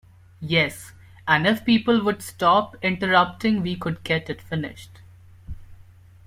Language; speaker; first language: English; non-native, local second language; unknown